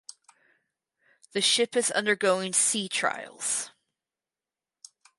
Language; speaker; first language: English; native; English